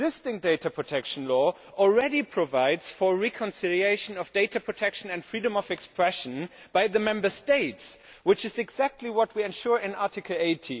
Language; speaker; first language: English; non-native, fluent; German